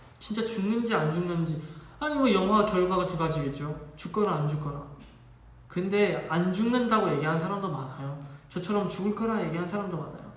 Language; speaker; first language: Korean; non-native, fluent; Chinese